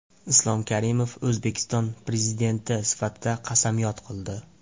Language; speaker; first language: Uzbek; native; Uzbek